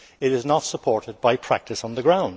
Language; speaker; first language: English; native; English